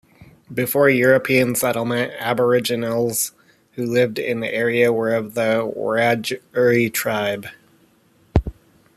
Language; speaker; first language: English; native; English